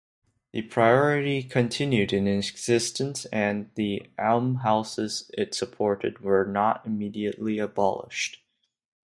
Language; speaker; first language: English; non-native, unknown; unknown